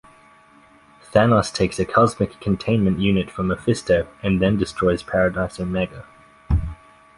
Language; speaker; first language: English; native; English